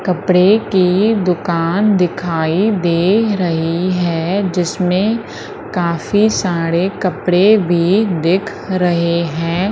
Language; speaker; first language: Hindi; native; Hindi